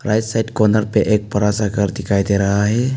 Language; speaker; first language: Hindi; non-native, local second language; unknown